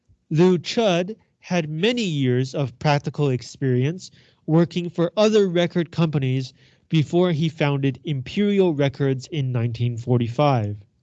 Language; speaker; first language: English; non-native, fluent; Chinese